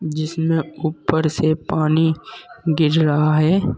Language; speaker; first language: Hindi; native; Hindi